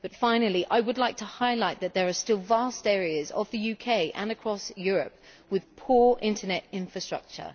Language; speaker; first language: English; native; English